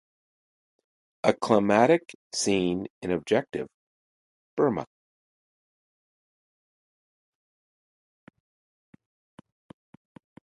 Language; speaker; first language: English; native; English